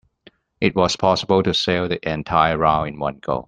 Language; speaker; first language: English; non-native, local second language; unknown